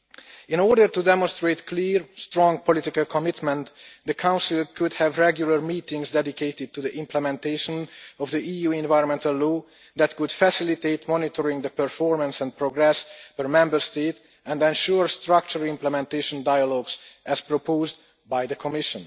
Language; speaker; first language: English; non-native, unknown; Hungarian